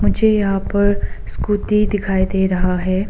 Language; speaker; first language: Hindi; non-native, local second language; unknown